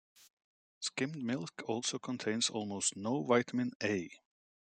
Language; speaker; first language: English; native; English